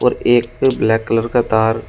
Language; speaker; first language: Hindi; native; Hindi